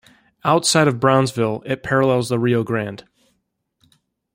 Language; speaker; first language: English; native; English